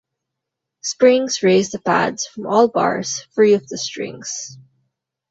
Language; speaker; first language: English; non-native, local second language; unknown